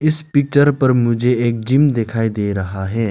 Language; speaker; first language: Hindi; non-native, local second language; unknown